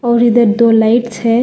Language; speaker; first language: Hindi; non-native, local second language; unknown